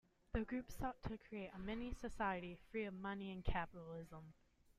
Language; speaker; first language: English; native; English